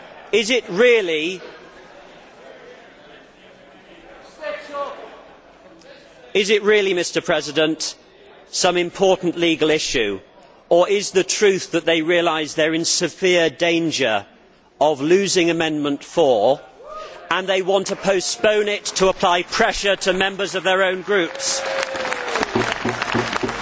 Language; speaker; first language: English; native; English